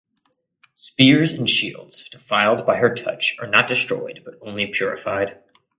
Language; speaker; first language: English; native; English